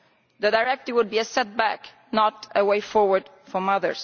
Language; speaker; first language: English; non-native, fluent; Italian